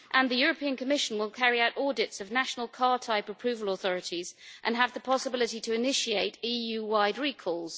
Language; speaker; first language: English; native; English